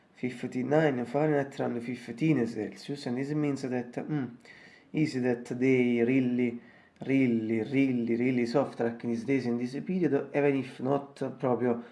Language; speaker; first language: English; non-native, fluent; Italian